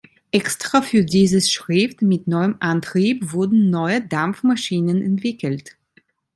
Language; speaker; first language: German; non-native, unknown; Italian